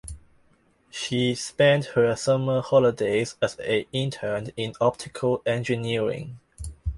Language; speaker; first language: English; non-native, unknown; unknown